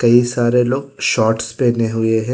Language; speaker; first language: Hindi; non-native, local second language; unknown